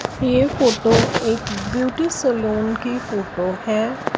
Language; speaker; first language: Hindi; non-native, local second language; Punjabi